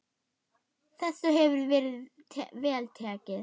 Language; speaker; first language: Icelandic; non-native, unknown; German